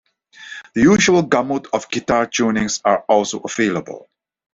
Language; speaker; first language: English; non-native, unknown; Dutch